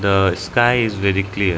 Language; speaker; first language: English; non-native, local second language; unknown